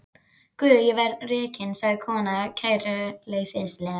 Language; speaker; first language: Icelandic; native; Icelandic